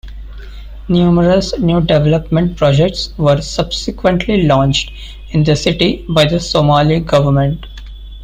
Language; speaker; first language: English; non-native, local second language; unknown